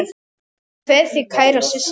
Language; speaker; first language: Icelandic; non-native, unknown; Polish